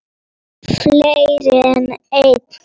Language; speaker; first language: Icelandic; non-native, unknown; Polish